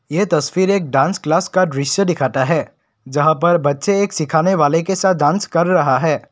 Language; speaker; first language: Hindi; non-native, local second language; Assamese